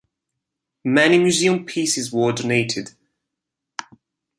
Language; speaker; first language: English; non-native, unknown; Italian